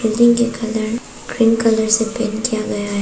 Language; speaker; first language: Hindi; non-native, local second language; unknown